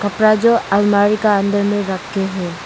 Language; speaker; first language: Hindi; early bilingual, other home language; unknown